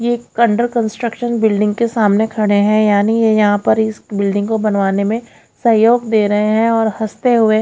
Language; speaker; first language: Hindi; native; Hindi